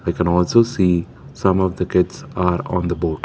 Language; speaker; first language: English; non-native, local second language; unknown